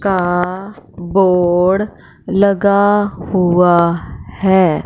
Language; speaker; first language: Hindi; non-native, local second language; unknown